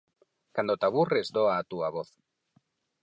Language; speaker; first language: Galician; non-native, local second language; Spanish